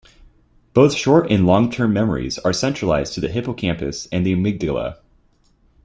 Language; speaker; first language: English; native; English